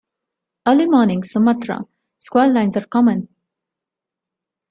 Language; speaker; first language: English; non-native, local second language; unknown